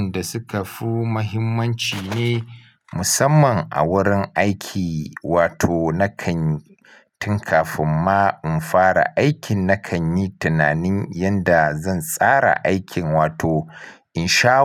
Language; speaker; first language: Hausa; native; Hausa